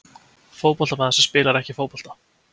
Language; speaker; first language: Icelandic; native; Icelandic